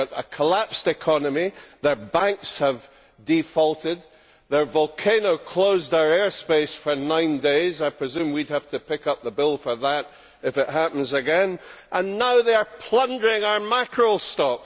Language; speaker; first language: English; native; English